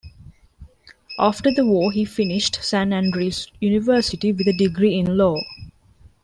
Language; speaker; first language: English; non-native, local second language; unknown